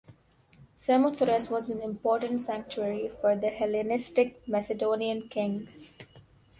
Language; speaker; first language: English; non-native, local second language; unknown